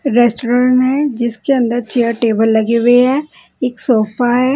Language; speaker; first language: Hindi; non-native, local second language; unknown